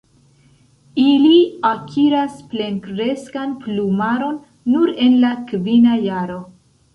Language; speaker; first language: Esperanto; non-native, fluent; Central Kurdish